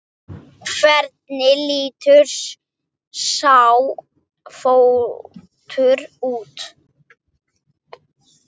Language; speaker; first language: Icelandic; non-native, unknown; English